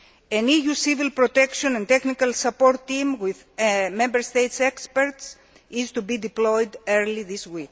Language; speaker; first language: English; non-native, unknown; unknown